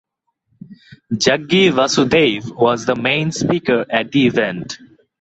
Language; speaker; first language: English; non-native, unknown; Bangla